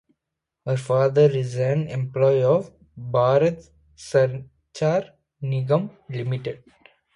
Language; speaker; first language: English; non-native, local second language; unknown